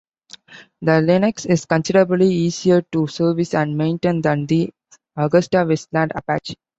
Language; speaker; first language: English; non-native, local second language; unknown